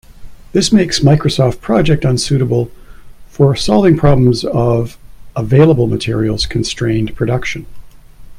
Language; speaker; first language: English; native; English